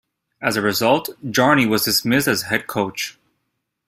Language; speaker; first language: English; native; English